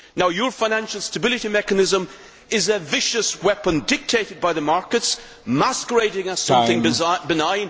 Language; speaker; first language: English; native; English